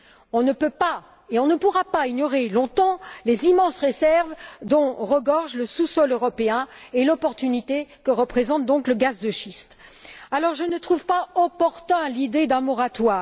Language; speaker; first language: French; native; French